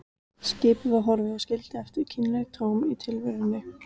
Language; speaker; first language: Icelandic; native; Icelandic